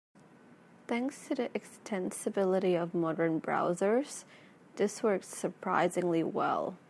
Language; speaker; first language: English; native; English